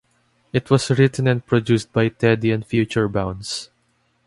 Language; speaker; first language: English; non-native, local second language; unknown